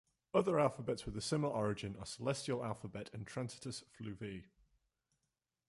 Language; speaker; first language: English; native; English